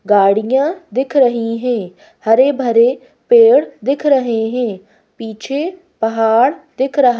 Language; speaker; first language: Hindi; native; Hindi